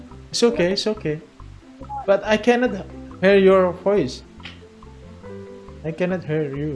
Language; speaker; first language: English; non-native, learner; Indonesian